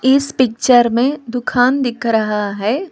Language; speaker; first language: Hindi; non-native, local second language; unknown